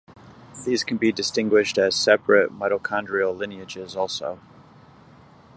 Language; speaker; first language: English; native; English